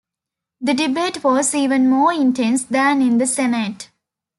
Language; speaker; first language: English; non-native, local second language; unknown